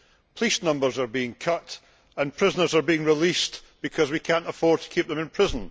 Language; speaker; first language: English; native; English